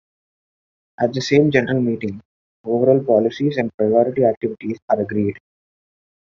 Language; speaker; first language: English; non-native, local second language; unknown